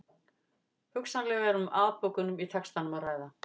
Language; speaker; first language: Icelandic; native; Icelandic